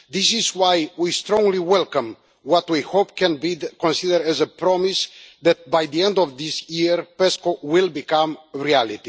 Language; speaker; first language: English; non-native, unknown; Romanian